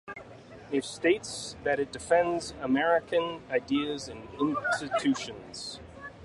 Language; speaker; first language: English; native; English